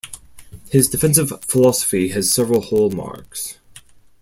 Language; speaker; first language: English; non-native, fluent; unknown